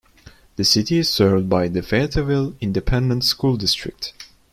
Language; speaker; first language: English; non-native, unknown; Turkish